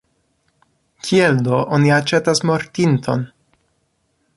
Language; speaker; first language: Esperanto; non-native, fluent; English